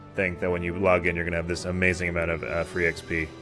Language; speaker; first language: English; native; English